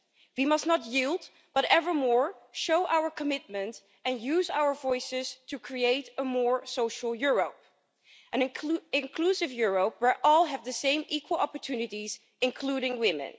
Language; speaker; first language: English; non-native, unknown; Dutch